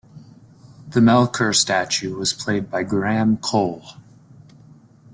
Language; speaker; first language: English; native; English